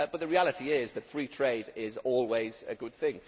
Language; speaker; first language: English; native; English